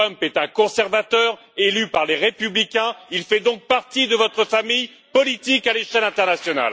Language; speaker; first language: French; native; French